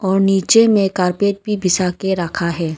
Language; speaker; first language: Hindi; non-native, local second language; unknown